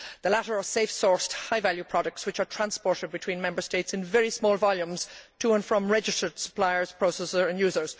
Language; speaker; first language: English; native; English